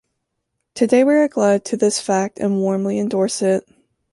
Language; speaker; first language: English; native; English